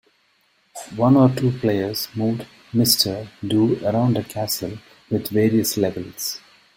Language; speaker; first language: English; non-native, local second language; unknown